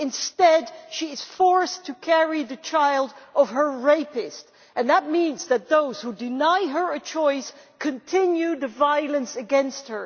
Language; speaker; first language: English; non-native, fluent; Dutch